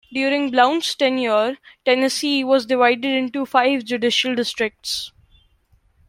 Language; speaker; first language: English; non-native, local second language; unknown